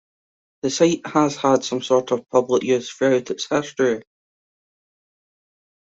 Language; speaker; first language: English; native; English